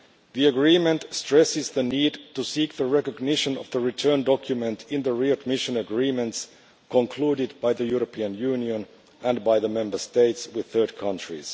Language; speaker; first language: English; non-native, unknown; Finnish